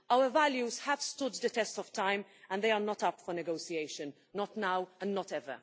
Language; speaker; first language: English; non-native, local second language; Maltese